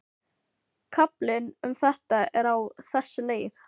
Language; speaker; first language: Icelandic; non-native, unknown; Filipino